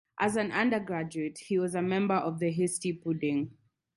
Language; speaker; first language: English; non-native, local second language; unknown